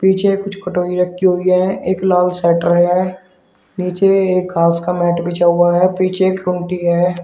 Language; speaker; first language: Hindi; native; Hindi